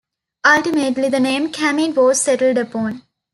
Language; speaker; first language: English; non-native, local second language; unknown